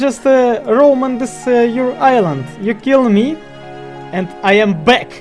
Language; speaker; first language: English; non-native, learner; Russian